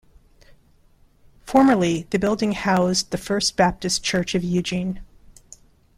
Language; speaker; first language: English; non-native, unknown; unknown